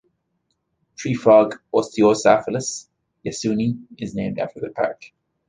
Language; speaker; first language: English; native; English